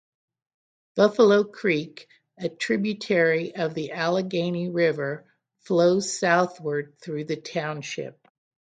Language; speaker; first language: English; native; English